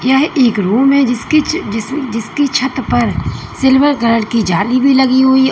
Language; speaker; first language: Hindi; native; Hindi